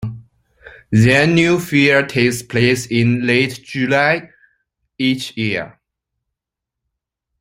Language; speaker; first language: English; non-native, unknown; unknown